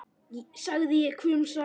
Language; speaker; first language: Icelandic; non-native, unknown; Polish